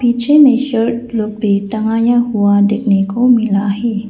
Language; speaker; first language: Hindi; non-native, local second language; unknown